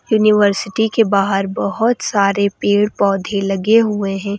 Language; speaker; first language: Hindi; native; Hindi